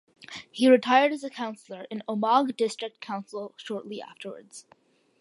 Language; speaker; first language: English; early bilingual, other home language; Malayalam